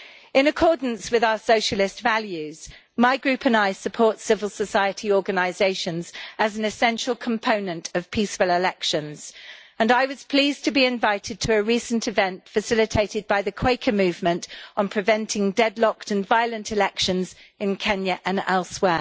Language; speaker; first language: English; native; English